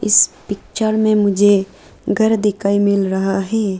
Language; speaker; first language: Hindi; non-native, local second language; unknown